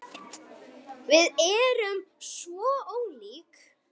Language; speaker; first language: Icelandic; native; Icelandic